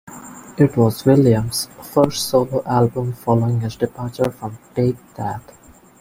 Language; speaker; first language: English; non-native, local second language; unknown